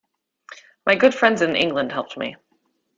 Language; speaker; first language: English; native; English